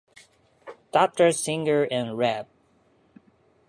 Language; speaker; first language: English; non-native, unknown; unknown